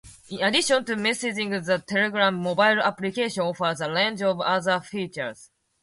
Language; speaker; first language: English; non-native, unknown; Japanese